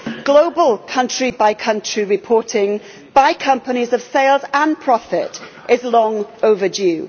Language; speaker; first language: English; native; English